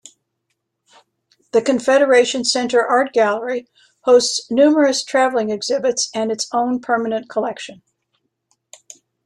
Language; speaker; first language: English; native; English